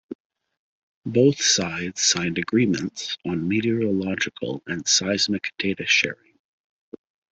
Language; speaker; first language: English; native; English